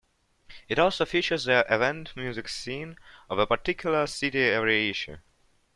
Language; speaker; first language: English; non-native, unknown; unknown